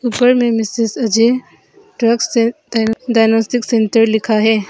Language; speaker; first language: Hindi; non-native, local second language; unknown